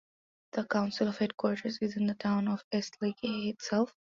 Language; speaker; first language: English; non-native, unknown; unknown